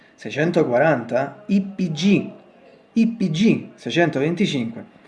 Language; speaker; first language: English; non-native, fluent; Italian